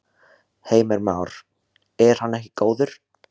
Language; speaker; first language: Icelandic; native; Icelandic